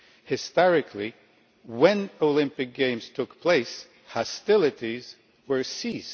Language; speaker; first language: English; non-native, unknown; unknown